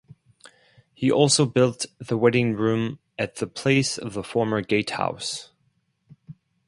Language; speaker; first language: English; non-native, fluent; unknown